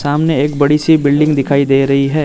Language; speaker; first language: Hindi; non-native, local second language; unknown